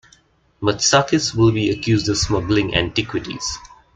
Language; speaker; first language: English; non-native, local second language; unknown